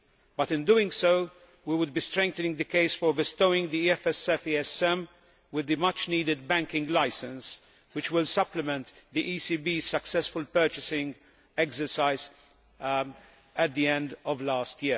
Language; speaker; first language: English; non-native, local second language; Maltese